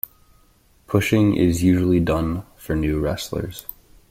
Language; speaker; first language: English; native; English